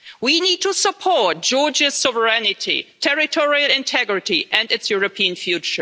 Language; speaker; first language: English; non-native, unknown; German